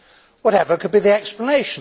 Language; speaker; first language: English; native; English